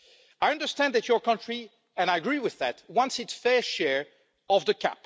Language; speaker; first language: English; non-native, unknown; French